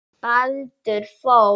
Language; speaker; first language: Icelandic; non-native, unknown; Polish